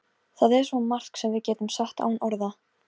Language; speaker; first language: Icelandic; non-native, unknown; Polish